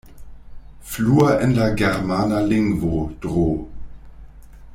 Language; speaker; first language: Esperanto; non-native, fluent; German